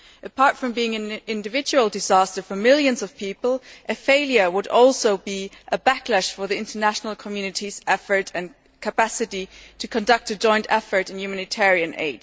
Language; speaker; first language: English; non-native, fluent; German